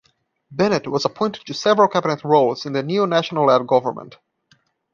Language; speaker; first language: English; non-native, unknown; Portuguese